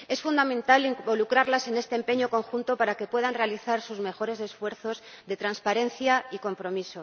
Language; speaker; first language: Spanish; native; Spanish